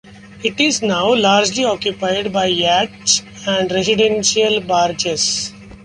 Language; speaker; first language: English; non-native, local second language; Marathi